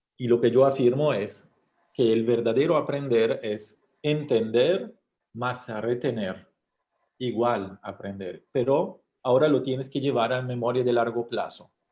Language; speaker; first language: Spanish; non-native, fluent; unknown